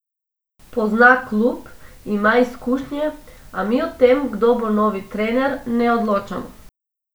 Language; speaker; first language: Slovenian; non-native, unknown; Macedonian